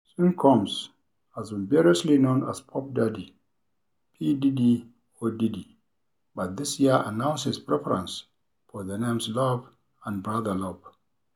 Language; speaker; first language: English; non-native, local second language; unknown